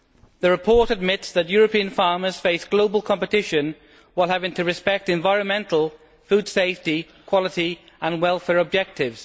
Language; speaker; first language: English; native; English